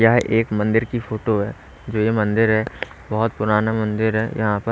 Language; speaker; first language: Hindi; native; Hindi